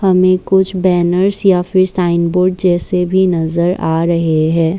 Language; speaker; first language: Hindi; non-native, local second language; Assamese